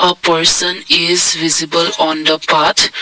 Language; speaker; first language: English; non-native, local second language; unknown